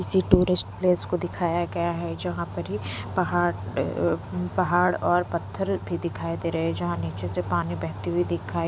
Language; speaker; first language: Hindi; non-native, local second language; Punjabi